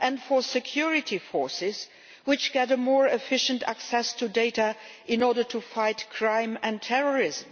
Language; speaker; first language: English; non-native, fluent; Luxembourgish